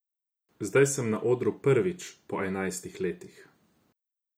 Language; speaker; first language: Slovenian; non-native, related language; Croatian